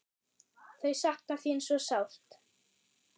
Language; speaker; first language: Icelandic; non-native, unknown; German